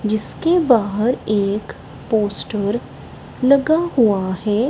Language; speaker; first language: Hindi; non-native, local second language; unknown